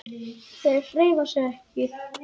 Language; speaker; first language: Icelandic; native; Icelandic